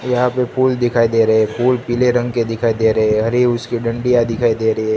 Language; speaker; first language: Hindi; non-native, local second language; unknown